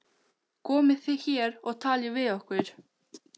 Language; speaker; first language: Icelandic; non-native, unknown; Albanian